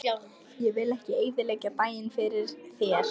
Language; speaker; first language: Icelandic; non-native, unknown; Lithuanian